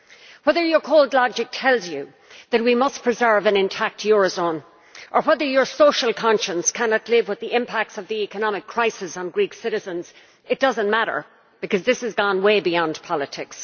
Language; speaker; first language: English; native; English